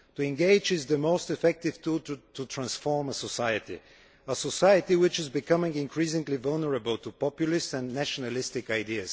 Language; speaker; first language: English; non-native, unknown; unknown